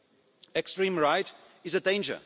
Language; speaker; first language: English; non-native, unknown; German